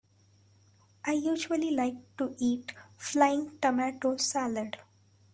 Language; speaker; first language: English; non-native, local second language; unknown